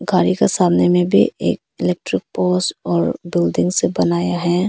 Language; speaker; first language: Hindi; early bilingual, other home language; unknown